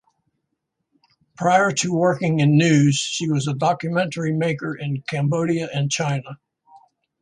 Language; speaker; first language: English; native; English